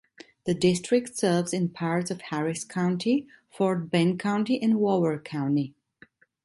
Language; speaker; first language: English; non-native, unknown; Italian